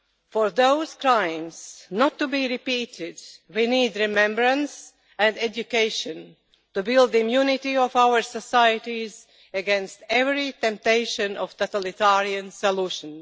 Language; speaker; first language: English; non-native, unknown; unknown